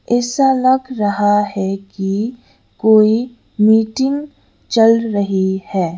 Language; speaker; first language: Hindi; non-native, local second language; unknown